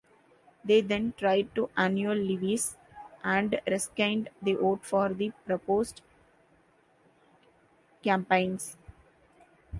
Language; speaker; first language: English; non-native, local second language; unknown